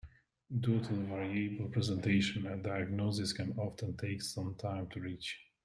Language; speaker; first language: English; native; English